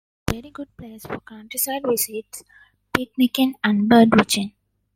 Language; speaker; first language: English; non-native, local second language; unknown